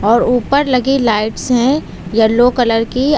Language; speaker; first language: Hindi; native; Hindi